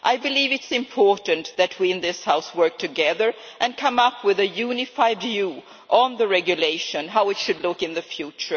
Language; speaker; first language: English; non-native, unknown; Swedish